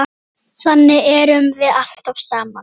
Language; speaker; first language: Icelandic; native; Icelandic